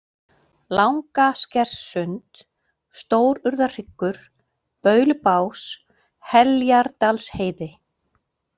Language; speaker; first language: Icelandic; native; Icelandic